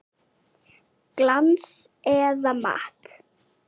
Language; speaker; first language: Icelandic; native; Icelandic